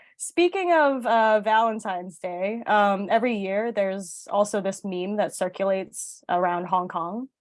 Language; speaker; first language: English; early bilingual, other home language; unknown